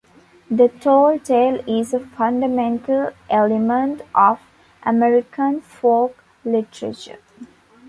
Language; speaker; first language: English; non-native, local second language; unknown